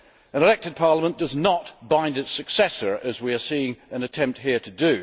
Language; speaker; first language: English; native; English